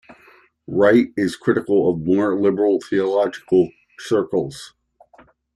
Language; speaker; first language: English; native; English